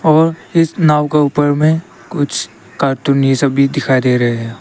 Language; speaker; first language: Hindi; non-native, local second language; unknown